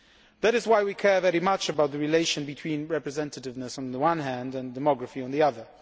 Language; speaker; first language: English; non-native, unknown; Polish